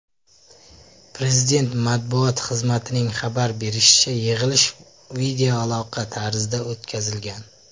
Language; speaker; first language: Uzbek; native; Uzbek